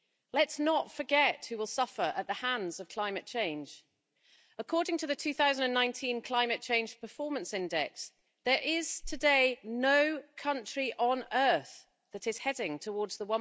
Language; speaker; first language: English; native; English